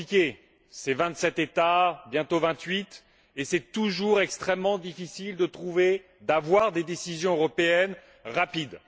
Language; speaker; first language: French; native; French